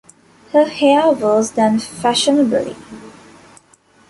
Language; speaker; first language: English; non-native, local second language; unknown